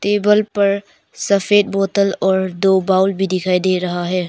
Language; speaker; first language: Hindi; non-native, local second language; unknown